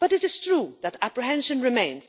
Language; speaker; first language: English; non-native, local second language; Maltese